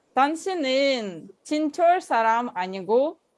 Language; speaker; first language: Korean; non-native, learner; Russian